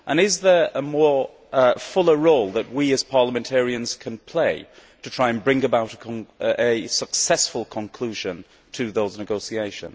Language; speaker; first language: English; native; English